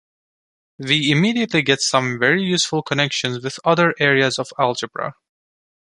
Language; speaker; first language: English; non-native, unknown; Turkish